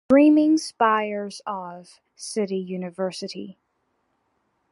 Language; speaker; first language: English; non-native, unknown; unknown